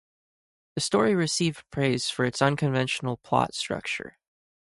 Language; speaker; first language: English; native; English